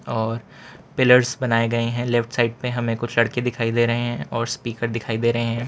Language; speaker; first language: Hindi; non-native, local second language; Gujarati